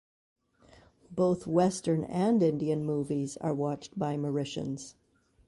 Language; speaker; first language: English; native; English